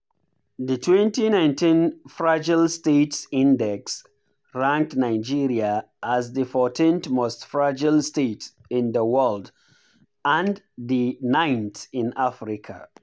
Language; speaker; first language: English; non-native, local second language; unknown